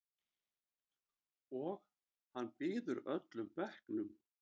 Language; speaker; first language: Icelandic; native; Icelandic